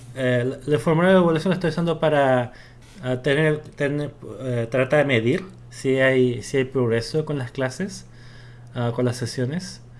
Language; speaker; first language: Spanish; early bilingual, other home language; Korean